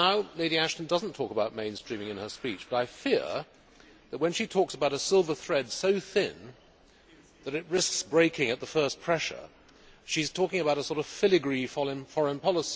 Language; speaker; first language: English; native; English